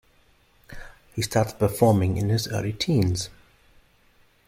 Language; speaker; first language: English; non-native, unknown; German